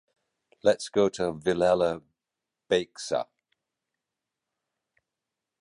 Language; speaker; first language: English; native; English